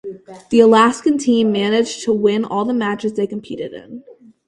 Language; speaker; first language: English; native; English